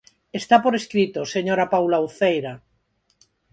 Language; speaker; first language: Galician; non-native, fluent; Spanish